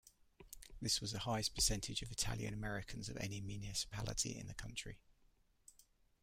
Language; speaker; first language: English; native; English